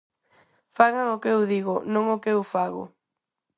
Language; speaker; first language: Galician; non-native, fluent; Spanish